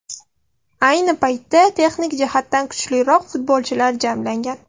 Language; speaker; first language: Uzbek; non-native, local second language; Russian